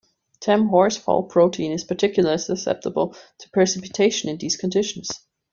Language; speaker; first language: English; non-native, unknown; German